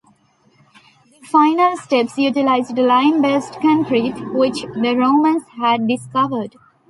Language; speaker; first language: English; non-native, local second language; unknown